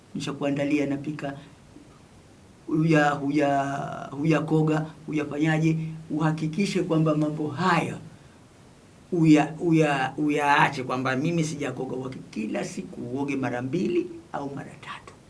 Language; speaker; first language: Swahili; native; Swahili